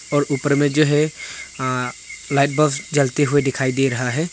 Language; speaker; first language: Hindi; non-native, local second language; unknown